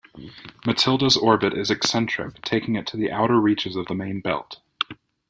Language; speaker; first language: English; native; English